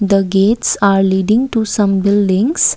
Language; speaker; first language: English; non-native, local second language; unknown